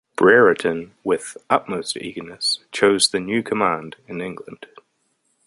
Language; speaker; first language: English; native; English